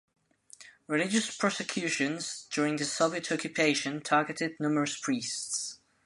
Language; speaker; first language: English; non-native, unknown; Spanish